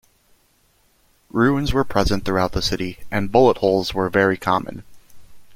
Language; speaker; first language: English; native; English